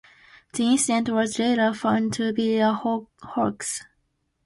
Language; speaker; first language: English; non-native, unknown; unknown